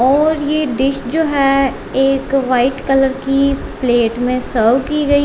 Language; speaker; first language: Hindi; non-native, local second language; Punjabi